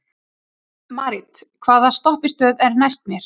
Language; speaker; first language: Icelandic; native; Icelandic